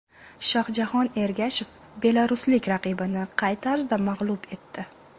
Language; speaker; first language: Uzbek; native; Uzbek